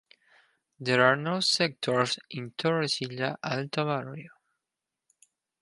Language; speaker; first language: English; non-native, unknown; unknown